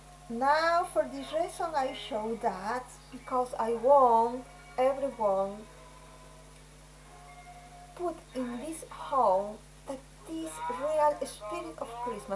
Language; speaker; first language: English; non-native, learner; Spanish